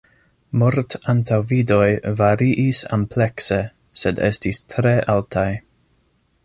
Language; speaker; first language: Esperanto; non-native, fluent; English